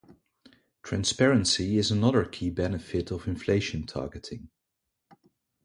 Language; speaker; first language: English; non-native, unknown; Dutch